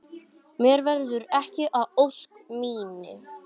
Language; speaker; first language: Icelandic; non-native, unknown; English